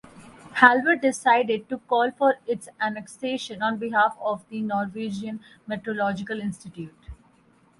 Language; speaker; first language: English; non-native, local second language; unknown